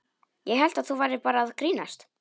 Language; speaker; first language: Icelandic; non-native, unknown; Polish